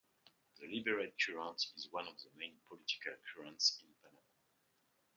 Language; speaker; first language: English; non-native, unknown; French